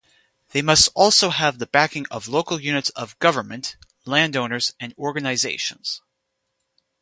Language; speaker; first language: English; native; English